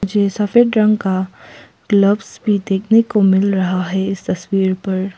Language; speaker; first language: Hindi; non-native, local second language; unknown